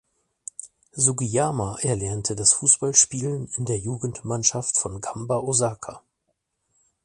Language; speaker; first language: German; native; German